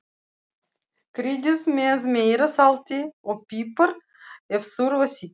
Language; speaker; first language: Icelandic; non-native, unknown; Russian